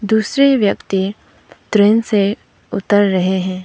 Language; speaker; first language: Hindi; non-native, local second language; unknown